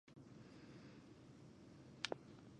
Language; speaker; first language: English; non-native, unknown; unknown